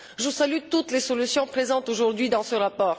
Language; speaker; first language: French; non-native, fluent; Bulgarian